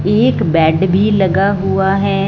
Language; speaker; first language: Hindi; non-native, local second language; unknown